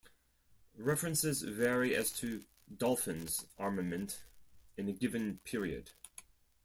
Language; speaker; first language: English; non-native, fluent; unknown